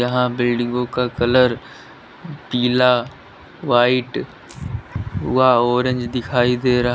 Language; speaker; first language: Hindi; native; Hindi